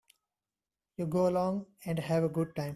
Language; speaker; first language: English; non-native, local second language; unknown